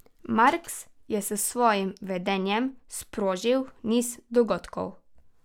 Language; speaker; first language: Slovenian; native; Slovenian